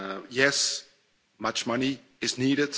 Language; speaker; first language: English; non-native, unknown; Dutch